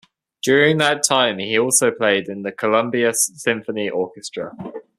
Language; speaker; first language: English; native; English